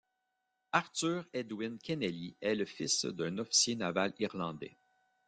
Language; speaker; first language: French; native; French